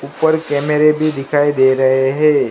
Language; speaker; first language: Hindi; non-native, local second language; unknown